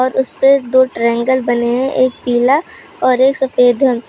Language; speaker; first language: Hindi; native; Hindi